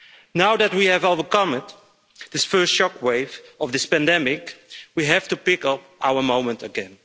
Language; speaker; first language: English; non-native, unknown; Dutch